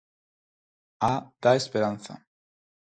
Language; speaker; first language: Galician; non-native, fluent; Spanish